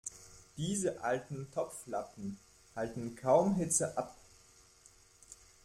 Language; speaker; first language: German; non-native, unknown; French